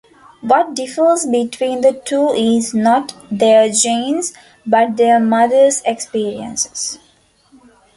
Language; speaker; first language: English; non-native, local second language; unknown